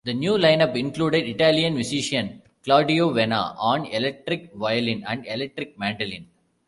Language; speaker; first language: English; non-native, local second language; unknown